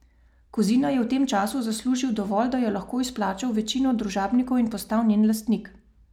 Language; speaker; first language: Slovenian; native; Slovenian